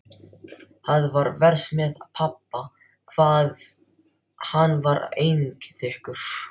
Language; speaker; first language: Icelandic; non-native, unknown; Filipino